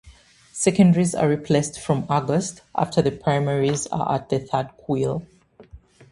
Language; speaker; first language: English; native; English